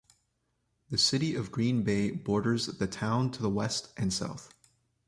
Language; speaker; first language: English; native; English